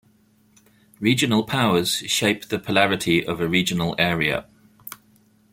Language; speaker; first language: English; native; English